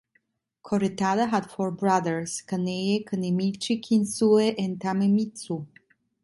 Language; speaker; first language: English; non-native, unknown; Italian